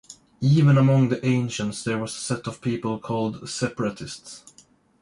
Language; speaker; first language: English; non-native, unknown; Swedish